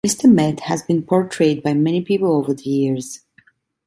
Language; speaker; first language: English; non-native, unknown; Italian